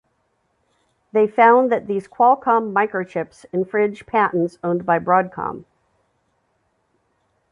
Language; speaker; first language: English; native; English